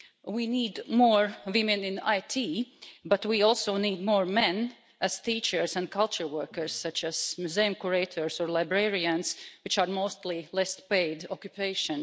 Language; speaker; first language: English; non-native, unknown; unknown